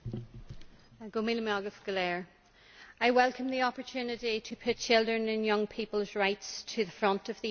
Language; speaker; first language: English; native; English